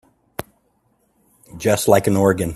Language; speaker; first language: English; native; English